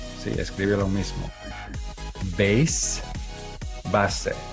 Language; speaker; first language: Spanish; non-native, learner; English